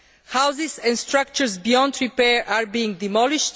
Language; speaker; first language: English; non-native, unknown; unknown